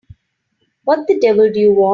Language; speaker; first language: English; non-native, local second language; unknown